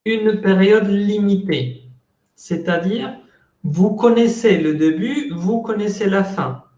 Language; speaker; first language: French; non-native, fluent; Spanish